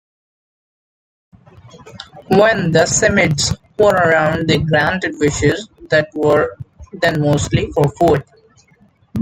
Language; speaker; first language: English; non-native, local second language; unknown